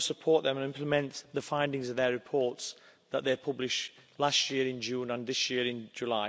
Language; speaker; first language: English; native; English